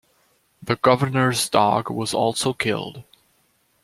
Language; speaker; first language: English; non-native, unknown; German